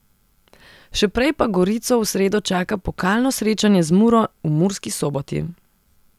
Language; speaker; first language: Slovenian; non-native, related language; Serbian